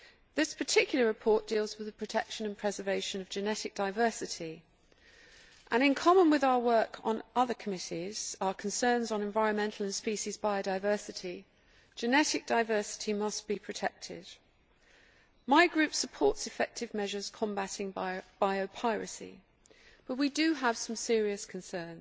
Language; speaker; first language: English; native; English